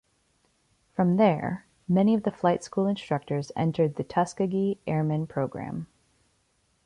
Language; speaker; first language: English; native; English